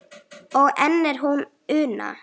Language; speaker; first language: Icelandic; native; Icelandic